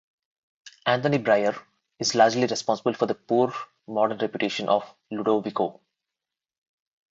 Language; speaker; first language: English; non-native, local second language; Telugu